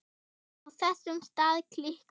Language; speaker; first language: Icelandic; non-native, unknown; German